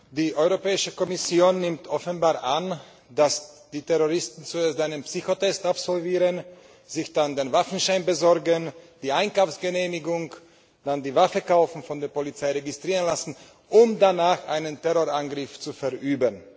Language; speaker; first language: German; non-native, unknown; Slovak